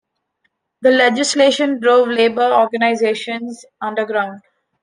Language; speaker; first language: English; non-native, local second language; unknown